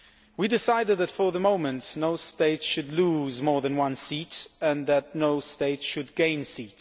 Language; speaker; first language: English; non-native, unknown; Polish